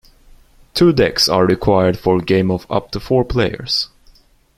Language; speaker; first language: English; non-native, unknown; Turkish